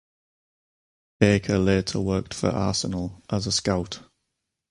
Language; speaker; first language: English; native; English